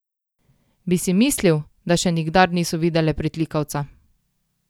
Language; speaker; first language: Slovenian; native; Slovenian